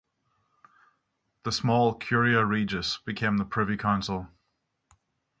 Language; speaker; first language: English; native; English